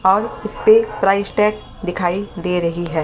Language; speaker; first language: Hindi; native; Hindi